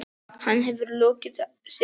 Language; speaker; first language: Icelandic; non-native, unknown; Polish